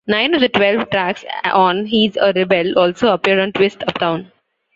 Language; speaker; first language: English; non-native, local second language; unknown